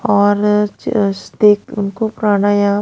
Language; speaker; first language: Hindi; non-native, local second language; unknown